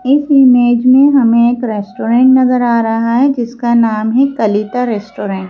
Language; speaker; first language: Hindi; native; Hindi